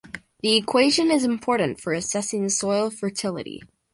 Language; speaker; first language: English; native; English